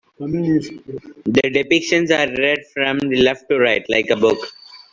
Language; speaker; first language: English; non-native, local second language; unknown